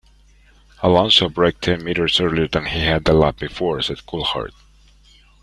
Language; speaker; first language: English; non-native, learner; Spanish